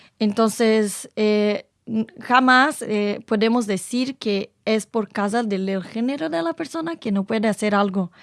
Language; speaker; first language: Spanish; non-native, related language; Portuguese